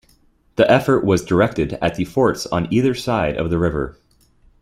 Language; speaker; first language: English; native; English